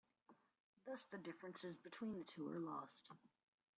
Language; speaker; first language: English; native; English